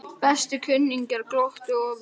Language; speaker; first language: Icelandic; native; Icelandic